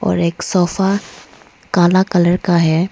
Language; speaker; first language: Hindi; non-native, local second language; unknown